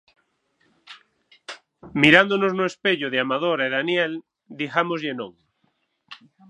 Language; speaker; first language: Galician; native; Galician